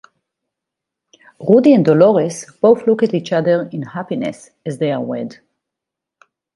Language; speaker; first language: English; non-native, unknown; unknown